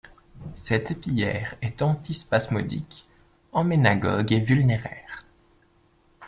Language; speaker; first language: French; native; French